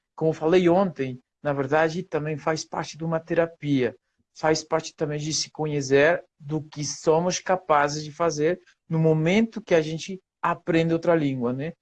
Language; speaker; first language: Portuguese; non-native, fluent; Spanish